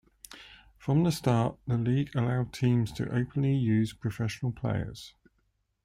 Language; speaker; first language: English; native; English